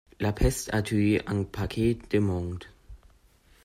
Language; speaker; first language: French; non-native, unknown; German